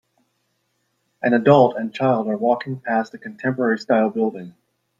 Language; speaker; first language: English; native; English